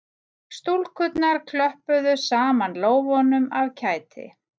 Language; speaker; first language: Icelandic; native; Icelandic